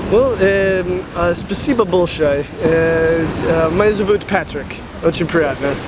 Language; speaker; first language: Russian; non-native, learner; English